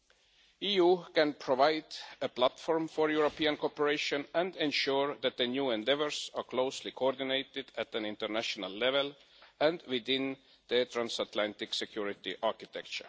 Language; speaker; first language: English; non-native, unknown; Estonian